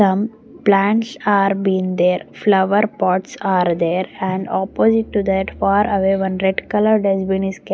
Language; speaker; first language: English; non-native, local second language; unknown